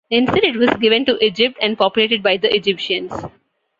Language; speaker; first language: English; non-native, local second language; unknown